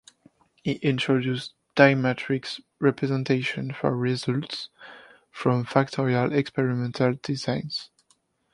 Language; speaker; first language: English; non-native, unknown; French